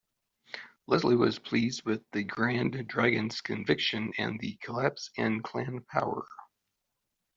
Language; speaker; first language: English; native; English